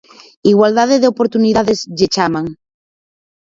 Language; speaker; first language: Galician; native; Galician